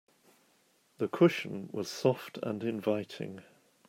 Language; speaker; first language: English; native; English